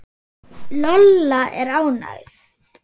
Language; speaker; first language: Icelandic; non-native, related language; Swedish